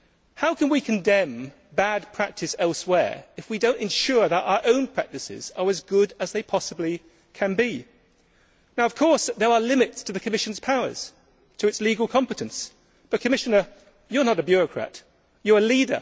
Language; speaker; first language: English; native; English